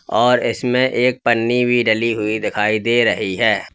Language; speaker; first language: Hindi; native; Hindi